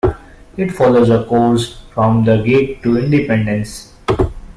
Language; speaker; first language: English; non-native, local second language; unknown